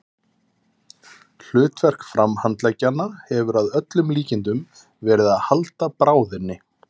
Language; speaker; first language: Icelandic; native; Icelandic